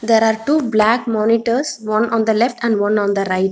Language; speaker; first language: English; non-native, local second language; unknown